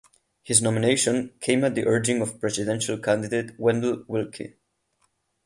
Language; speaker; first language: English; non-native, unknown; Catalan